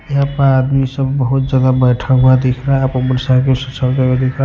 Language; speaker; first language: Hindi; non-native, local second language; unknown